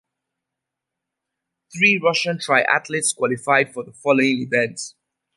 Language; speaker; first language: English; native; English